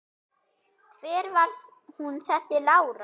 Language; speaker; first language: Icelandic; non-native, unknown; German